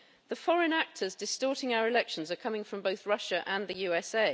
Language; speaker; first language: English; native; English